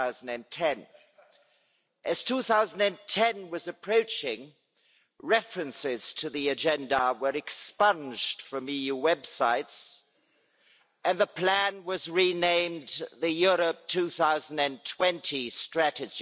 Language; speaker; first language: English; non-native, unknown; German